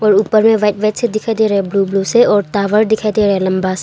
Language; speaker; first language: Hindi; non-native, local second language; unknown